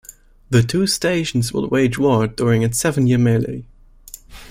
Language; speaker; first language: English; non-native, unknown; German